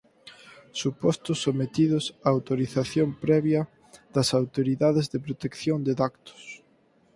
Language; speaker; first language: Galician; native; Galician